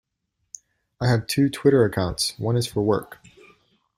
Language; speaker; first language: English; native; English